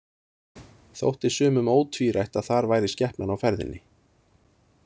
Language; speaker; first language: Icelandic; native; Icelandic